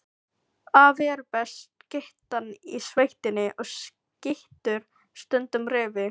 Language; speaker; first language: Icelandic; non-native, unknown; Filipino